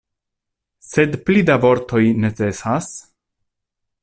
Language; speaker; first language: Esperanto; non-native, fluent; Italian